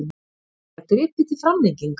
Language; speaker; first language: Icelandic; native; Icelandic